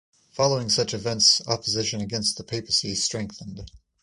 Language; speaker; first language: English; native; English